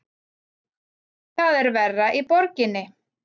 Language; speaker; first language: Icelandic; native; Icelandic